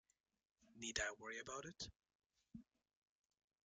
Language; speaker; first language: English; native; English